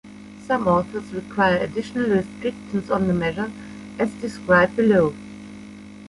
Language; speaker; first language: English; non-native, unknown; German